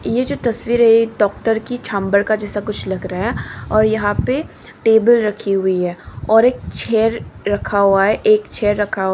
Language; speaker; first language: Hindi; non-native, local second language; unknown